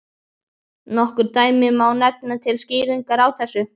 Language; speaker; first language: Icelandic; native; Icelandic